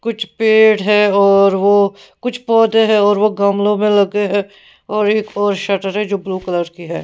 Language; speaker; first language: Hindi; non-native, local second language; Punjabi